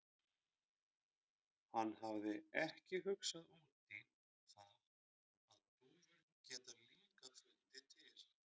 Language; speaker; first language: Icelandic; native; Icelandic